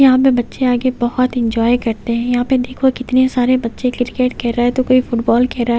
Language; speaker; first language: Hindi; native; Hindi